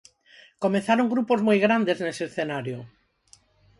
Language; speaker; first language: Galician; non-native, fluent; Spanish